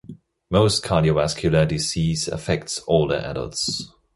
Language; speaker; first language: English; non-native, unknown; German